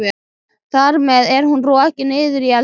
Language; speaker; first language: Icelandic; native; Icelandic